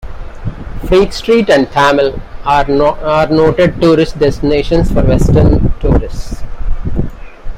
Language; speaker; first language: English; non-native, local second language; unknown